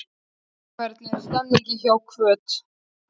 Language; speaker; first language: Icelandic; native; Icelandic